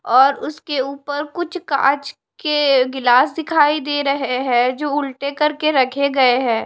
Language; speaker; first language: Hindi; non-native, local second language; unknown